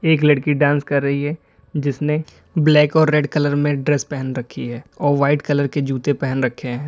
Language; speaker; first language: Hindi; native; Hindi